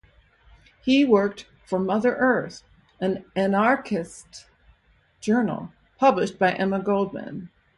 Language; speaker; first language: English; native; English